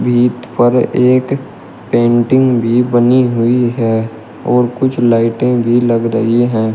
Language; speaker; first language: Hindi; native; Hindi